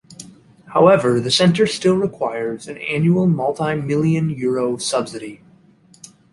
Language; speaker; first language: English; native; English